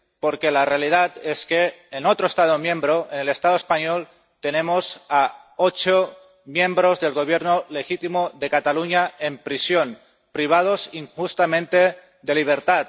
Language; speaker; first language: Spanish; non-native, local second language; Catalan